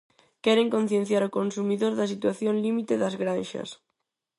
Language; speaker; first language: Galician; non-native, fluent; Spanish